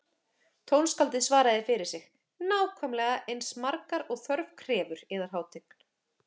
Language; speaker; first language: Icelandic; native; Icelandic